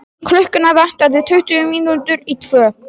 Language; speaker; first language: Icelandic; non-native, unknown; Polish